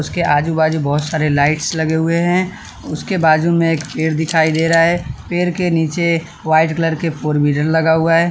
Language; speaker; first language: Hindi; non-native, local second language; Gujarati